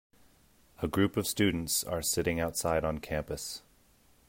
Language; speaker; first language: English; native; English